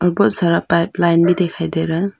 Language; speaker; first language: Hindi; non-native, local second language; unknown